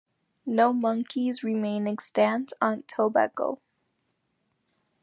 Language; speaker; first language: English; native; English